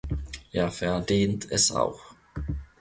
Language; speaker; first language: German; non-native, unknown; Finnish